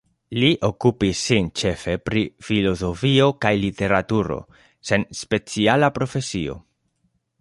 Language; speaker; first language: Esperanto; non-native, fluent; Spanish